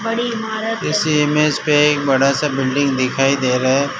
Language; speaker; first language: Hindi; non-native, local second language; Gujarati